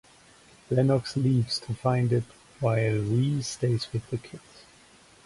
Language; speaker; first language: English; non-native, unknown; German